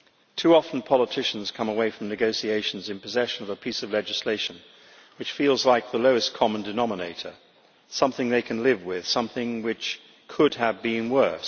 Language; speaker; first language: English; native; English